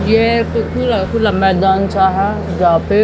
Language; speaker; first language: Hindi; native; Hindi